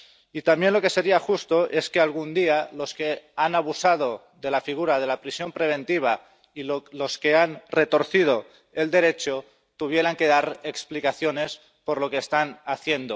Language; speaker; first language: Spanish; non-native, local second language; Catalan